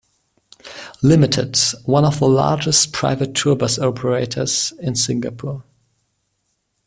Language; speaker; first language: English; non-native, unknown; German